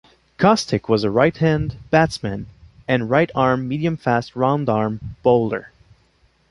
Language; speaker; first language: English; non-native, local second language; French